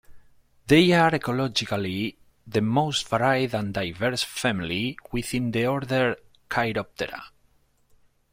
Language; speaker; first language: English; non-native, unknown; Spanish